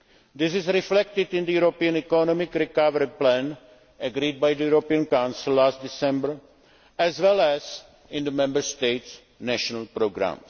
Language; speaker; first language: English; non-native, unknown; Czech